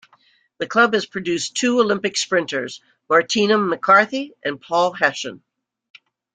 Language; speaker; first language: English; native; English